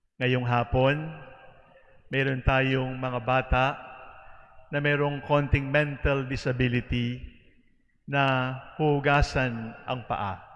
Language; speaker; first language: Filipino; native; Filipino